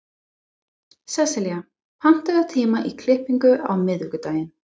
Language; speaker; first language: Icelandic; non-native, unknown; English